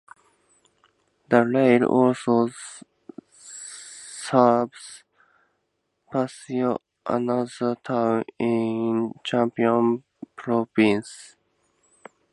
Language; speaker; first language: English; native; English